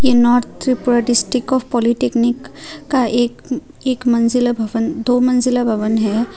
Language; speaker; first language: Hindi; non-native, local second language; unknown